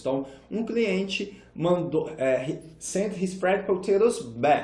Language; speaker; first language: English; non-native, fluent; Portuguese